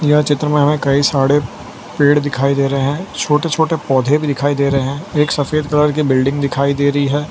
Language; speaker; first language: Hindi; non-native, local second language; Gujarati